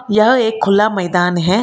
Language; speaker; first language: Hindi; non-native, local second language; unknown